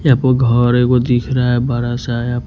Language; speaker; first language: Hindi; non-native, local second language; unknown